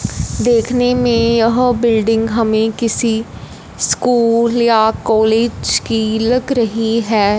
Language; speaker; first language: Hindi; non-native, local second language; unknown